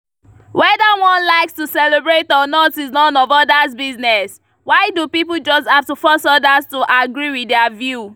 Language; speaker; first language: English; non-native, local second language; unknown